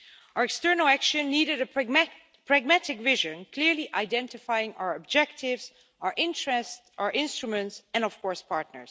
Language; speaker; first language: English; non-native, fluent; Dutch